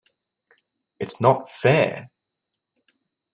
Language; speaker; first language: English; native; English